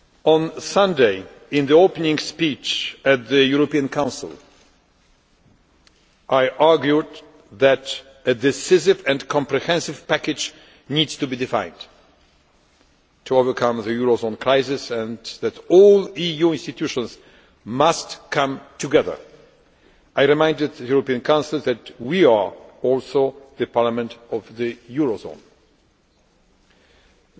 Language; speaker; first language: English; non-native, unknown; Polish